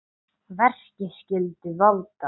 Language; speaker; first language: Icelandic; non-native, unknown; English